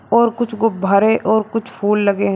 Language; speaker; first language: Hindi; native; Hindi